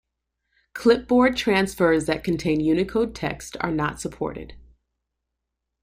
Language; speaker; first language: English; native; English